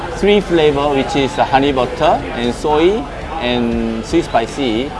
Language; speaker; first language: English; non-native, fluent; Korean